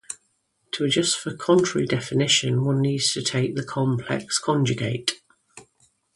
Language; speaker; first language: English; native; English